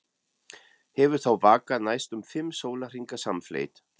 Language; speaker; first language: Icelandic; non-native, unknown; German